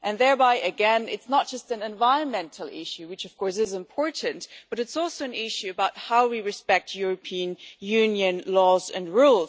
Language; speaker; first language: English; non-native, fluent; German